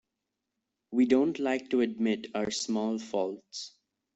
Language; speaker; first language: English; non-native, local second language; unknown